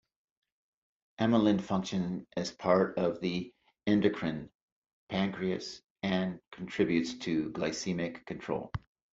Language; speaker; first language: English; native; English